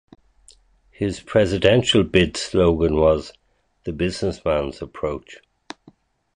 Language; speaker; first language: English; native; English